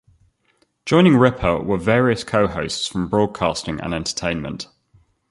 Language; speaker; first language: English; native; English